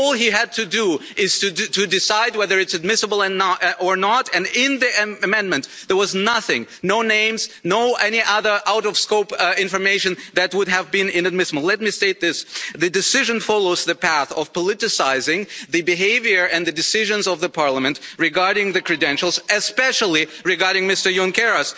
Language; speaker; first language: English; non-native, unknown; German